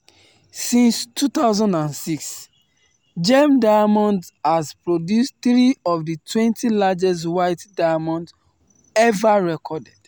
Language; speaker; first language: English; non-native, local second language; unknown